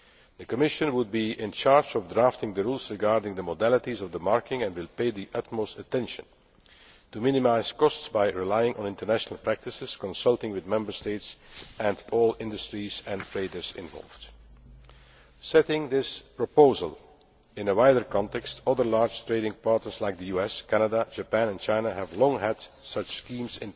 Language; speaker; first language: English; non-native, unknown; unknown